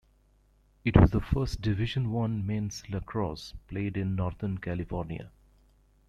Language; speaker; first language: English; native; English